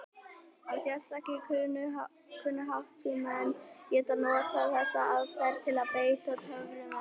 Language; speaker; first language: Icelandic; native; Icelandic